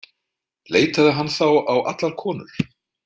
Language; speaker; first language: Icelandic; native; Icelandic